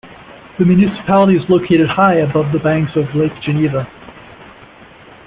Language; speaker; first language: English; native; English